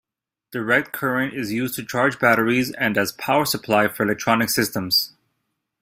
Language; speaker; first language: English; native; English